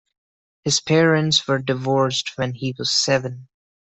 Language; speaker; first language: English; non-native, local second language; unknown